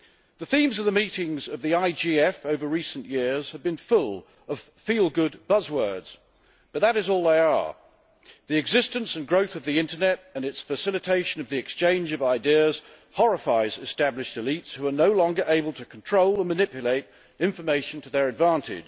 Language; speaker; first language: English; native; English